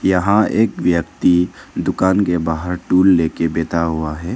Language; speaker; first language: Hindi; non-native, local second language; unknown